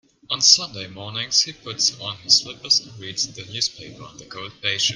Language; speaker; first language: English; non-native, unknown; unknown